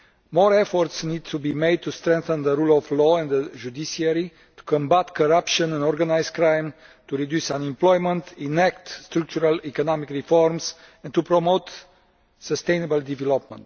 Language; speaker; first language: English; non-native, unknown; Romanian